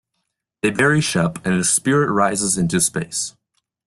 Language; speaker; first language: English; native; English